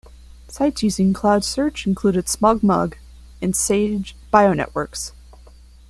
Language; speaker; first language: English; non-native, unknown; Spanish